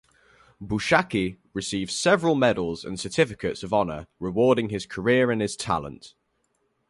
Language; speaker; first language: English; native; English